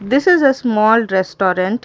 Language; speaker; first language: English; non-native, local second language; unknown